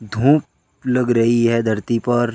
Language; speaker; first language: Hindi; native; Hindi